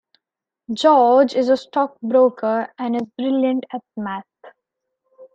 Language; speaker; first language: English; non-native, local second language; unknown